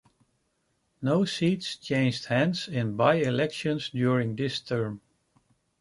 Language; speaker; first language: English; non-native, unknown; Dutch